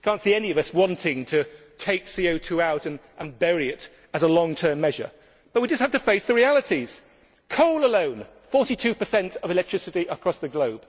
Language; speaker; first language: English; native; English